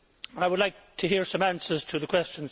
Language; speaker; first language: English; native; English